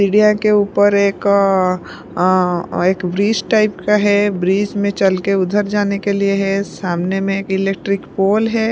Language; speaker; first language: Hindi; non-native, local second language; Punjabi